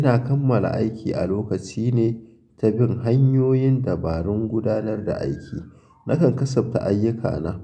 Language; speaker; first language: Hausa; native; Hausa